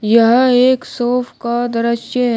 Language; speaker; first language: Hindi; native; Hindi